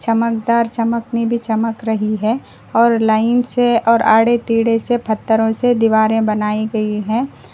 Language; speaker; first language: Hindi; non-native, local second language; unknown